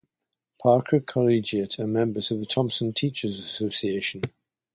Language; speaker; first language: English; native; English